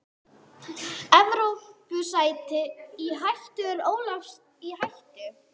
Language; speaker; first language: Icelandic; non-native, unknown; English